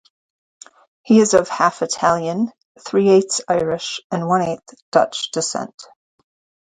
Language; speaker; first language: English; native; English